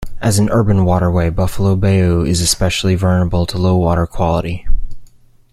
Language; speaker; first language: English; native; English